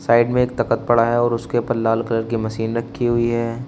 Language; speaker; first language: Hindi; native; Hindi